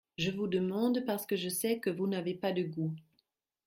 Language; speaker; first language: French; non-native, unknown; German